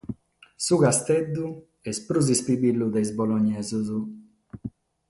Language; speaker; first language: Sardinian; non-native, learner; Catalan